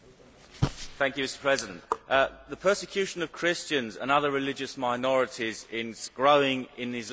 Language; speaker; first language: English; native; English